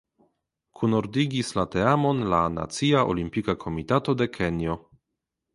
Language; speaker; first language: Esperanto; non-native, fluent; Polish